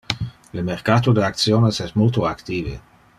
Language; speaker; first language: Interlingua; non-native, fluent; Dutch